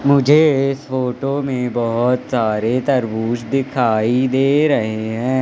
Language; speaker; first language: Hindi; native; Hindi